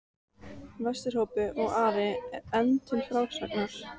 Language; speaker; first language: Icelandic; native; Icelandic